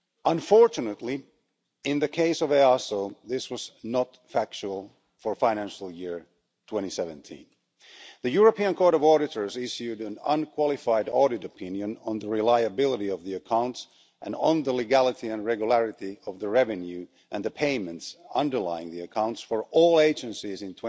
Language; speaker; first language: English; non-native, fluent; Finnish